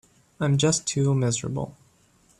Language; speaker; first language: English; native; English